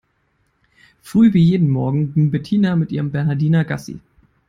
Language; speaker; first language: English; non-native, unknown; German